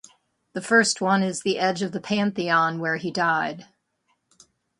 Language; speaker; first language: English; native; English